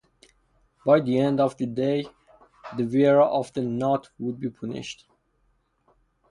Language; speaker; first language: English; non-native, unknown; Persian